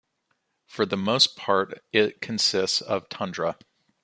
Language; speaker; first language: English; native; English